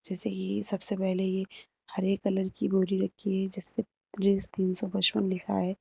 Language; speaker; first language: Hindi; native; Hindi